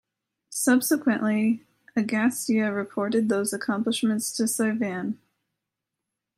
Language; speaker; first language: English; native; English